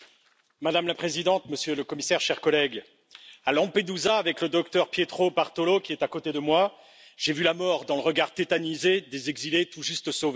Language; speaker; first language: French; native; French